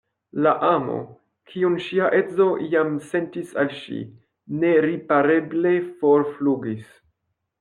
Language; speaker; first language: Esperanto; non-native, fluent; French